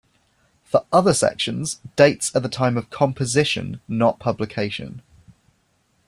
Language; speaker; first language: English; native; English